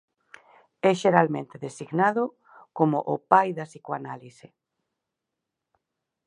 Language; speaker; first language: Galician; native; Galician